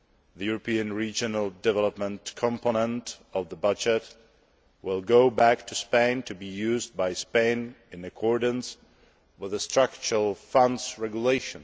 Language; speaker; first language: English; non-native, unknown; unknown